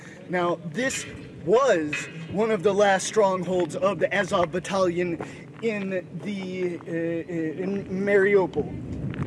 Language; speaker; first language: English; native; English